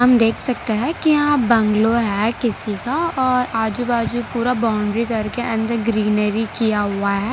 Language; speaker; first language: Hindi; non-native, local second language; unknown